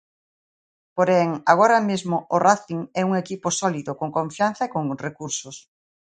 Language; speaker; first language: Galician; native; Galician